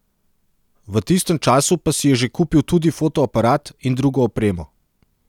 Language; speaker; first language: Slovenian; non-native, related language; Serbian